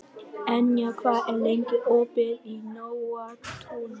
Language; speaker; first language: Icelandic; non-native, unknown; Vietnamese